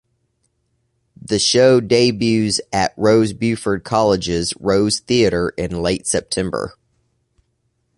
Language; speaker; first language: English; native; English